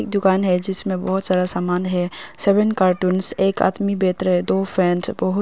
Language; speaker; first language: Hindi; early bilingual, other home language; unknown